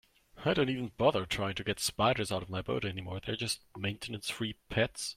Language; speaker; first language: English; non-native, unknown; German